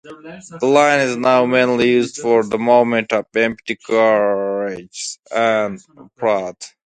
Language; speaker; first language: English; non-native, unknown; Pashto